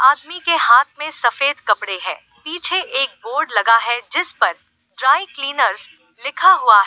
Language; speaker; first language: Hindi; native; Hindi